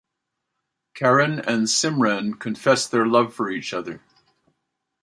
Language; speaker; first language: English; native; English